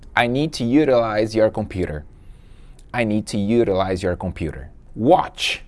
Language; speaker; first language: English; non-native, fluent; Portuguese